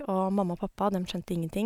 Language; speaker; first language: Norwegian; native; Norwegian